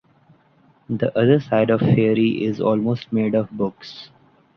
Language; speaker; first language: English; non-native, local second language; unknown